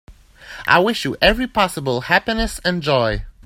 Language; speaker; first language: English; native; English